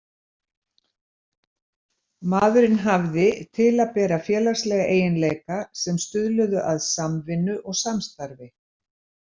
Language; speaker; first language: Icelandic; native; Icelandic